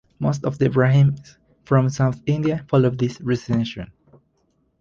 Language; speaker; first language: English; non-native, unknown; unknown